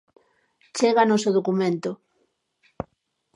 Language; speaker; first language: Galician; native; Galician